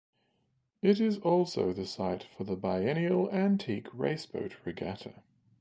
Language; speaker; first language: English; native; English